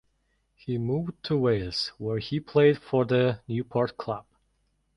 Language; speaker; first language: English; non-native, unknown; Mongolian